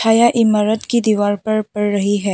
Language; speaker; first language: Hindi; non-native, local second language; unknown